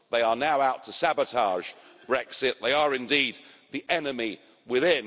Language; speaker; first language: English; native; English